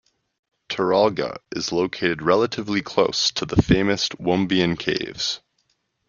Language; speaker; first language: English; native; English